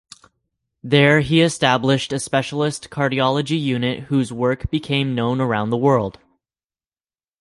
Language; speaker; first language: English; native; English